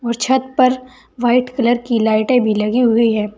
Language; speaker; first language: Hindi; native; Hindi